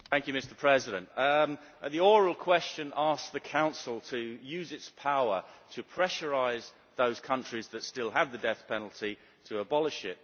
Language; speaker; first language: English; native; English